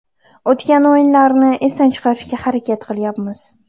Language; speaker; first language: Uzbek; native; Uzbek